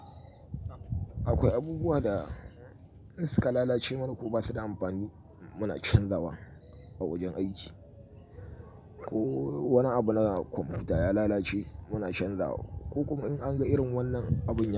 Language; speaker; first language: Hausa; native; Hausa